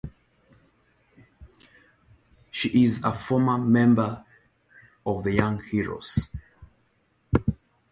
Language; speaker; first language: English; native; English